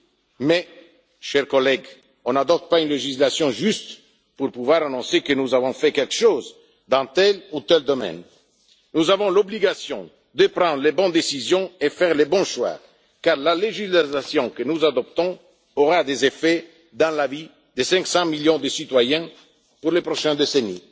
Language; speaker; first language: French; non-native, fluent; Italian